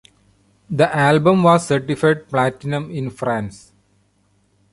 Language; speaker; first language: English; non-native, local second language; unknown